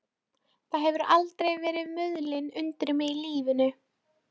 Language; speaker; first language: Icelandic; non-native, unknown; Polish